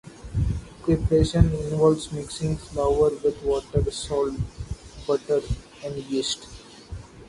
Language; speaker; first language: English; non-native, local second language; Marathi